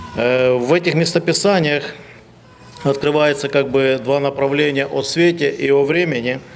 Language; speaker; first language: Russian; non-native, local second language; Ukrainian